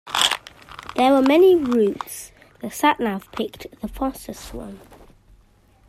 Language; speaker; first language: English; native; English